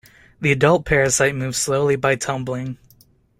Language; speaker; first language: English; native; English